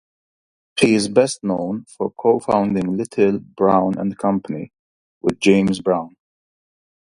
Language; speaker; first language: English; non-native, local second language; Maltese